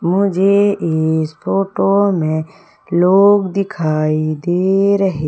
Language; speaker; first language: Hindi; native; Hindi